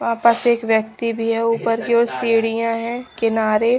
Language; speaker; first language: Hindi; non-native, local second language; Punjabi